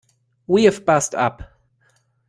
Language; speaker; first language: English; non-native, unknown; German